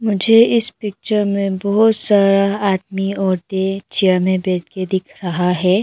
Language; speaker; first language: Hindi; non-native, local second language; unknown